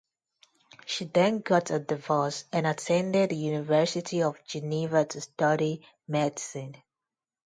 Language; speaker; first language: English; non-native, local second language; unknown